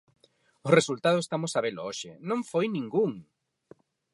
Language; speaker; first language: Galician; non-native, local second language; Spanish